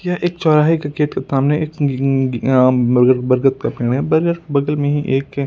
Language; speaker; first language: Hindi; non-native, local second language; Punjabi